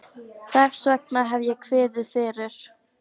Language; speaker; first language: Icelandic; non-native, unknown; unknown